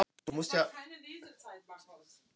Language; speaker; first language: Icelandic; non-native, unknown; German